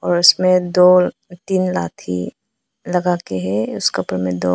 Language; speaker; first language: Hindi; early bilingual, other home language; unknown